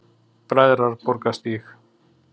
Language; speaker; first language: Icelandic; native; Icelandic